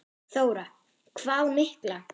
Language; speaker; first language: Icelandic; non-native, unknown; German